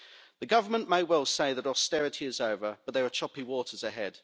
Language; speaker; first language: English; native; English